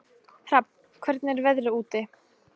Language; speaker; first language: Icelandic; non-native, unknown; Polish